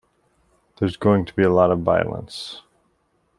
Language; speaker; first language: English; native; English